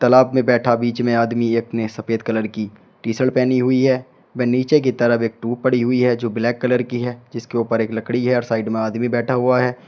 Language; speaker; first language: Hindi; native; Hindi